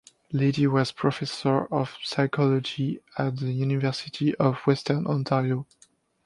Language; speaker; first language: English; non-native, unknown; French